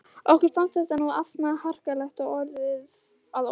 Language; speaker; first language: Icelandic; native; Icelandic